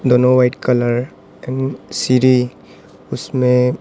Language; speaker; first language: Hindi; non-native, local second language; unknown